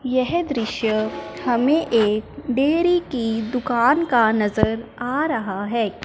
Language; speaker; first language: Hindi; non-native, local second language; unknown